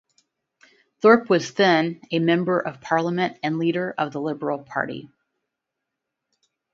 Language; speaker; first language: English; native; English